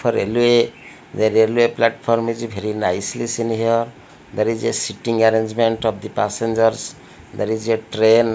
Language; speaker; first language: English; non-native, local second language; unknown